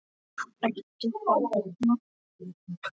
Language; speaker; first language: Icelandic; non-native, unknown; Polish